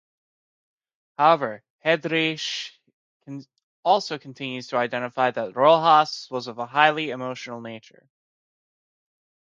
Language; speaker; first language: English; native; English